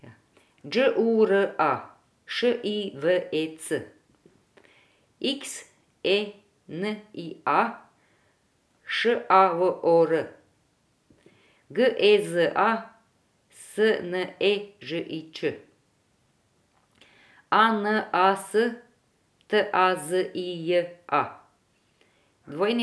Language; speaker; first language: Slovenian; non-native, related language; Croatian